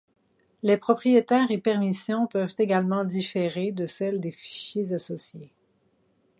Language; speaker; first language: French; native; French